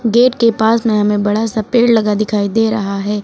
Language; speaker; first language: Hindi; native; Hindi